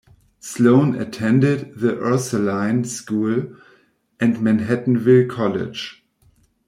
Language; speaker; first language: English; non-native, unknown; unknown